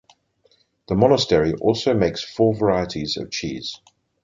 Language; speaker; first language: English; native; English